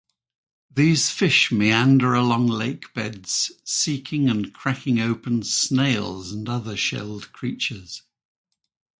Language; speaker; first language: English; native; English